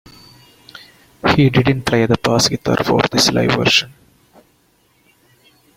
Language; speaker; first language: English; non-native, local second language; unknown